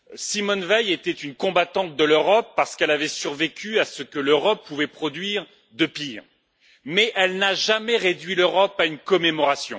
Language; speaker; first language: French; native; French